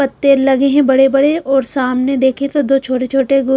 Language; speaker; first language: Hindi; non-native, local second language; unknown